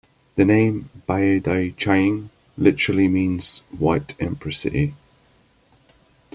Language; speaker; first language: English; native; English